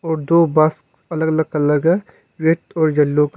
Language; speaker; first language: Hindi; non-native, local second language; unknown